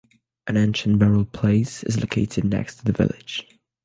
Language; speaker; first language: English; non-native, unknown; French